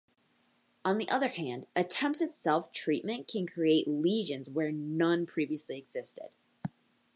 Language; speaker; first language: English; native; English